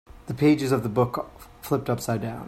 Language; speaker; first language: English; native; English